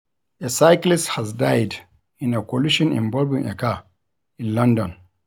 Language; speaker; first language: English; non-native, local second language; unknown